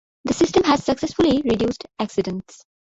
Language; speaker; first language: English; non-native, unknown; Bangla